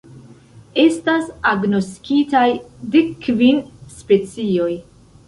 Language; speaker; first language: Esperanto; non-native, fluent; Central Kurdish